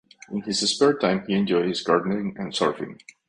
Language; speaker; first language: English; non-native, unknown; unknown